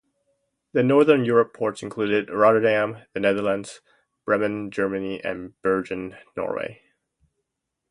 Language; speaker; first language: English; native; English